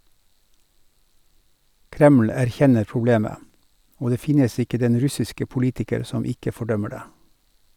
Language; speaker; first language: Norwegian; native; Norwegian